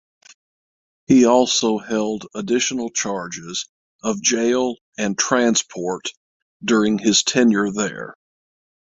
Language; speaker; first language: English; native; English